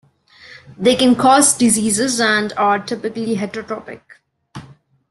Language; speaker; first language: English; non-native, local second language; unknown